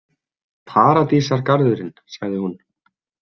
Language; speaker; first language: Icelandic; native; Icelandic